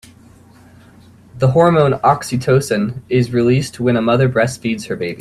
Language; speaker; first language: English; native; English